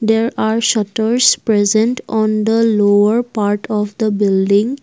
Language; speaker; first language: English; non-native, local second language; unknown